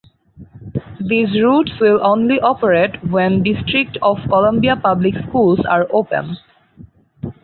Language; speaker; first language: English; non-native, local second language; Bangla